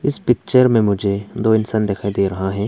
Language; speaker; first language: Hindi; non-native, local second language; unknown